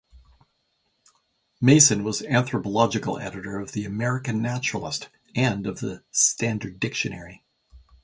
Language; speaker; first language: English; native; English